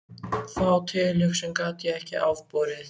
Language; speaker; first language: Icelandic; native; Icelandic